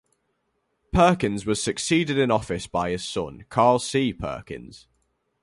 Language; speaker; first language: English; native; English